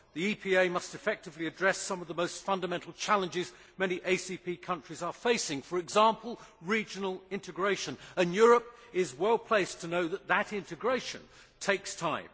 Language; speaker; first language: English; native; English